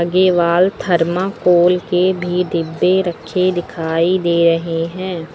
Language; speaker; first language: Hindi; native; Hindi